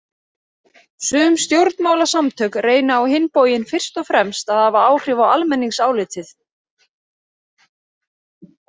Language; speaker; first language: Icelandic; native; Icelandic